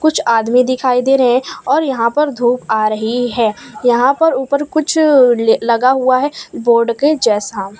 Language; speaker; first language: Hindi; non-native, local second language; Gujarati